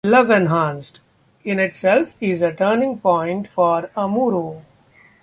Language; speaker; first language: English; non-native, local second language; Marathi